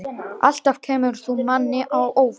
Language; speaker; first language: Icelandic; non-native, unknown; Romanian